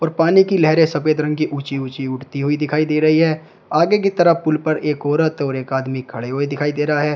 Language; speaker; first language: Hindi; native; Hindi